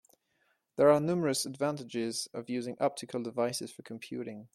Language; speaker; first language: English; non-native, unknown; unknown